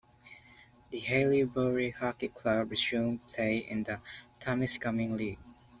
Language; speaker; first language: English; non-native, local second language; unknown